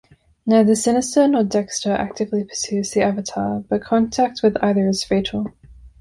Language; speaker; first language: English; non-native, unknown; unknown